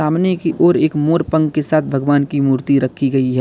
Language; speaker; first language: Hindi; native; Hindi